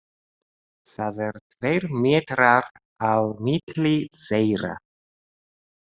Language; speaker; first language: Icelandic; non-native, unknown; Japanese